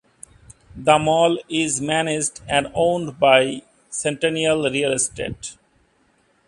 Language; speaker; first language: English; non-native, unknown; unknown